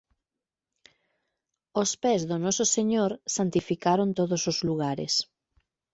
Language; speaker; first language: Galician; native; Galician